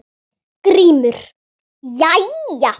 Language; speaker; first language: Icelandic; native; Icelandic